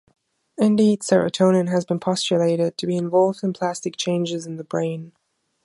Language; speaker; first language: English; non-native, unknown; German